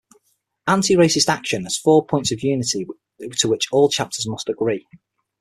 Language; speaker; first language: English; native; English